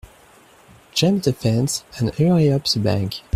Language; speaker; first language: English; non-native, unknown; French